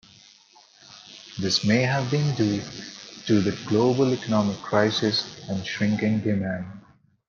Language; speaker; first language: English; non-native, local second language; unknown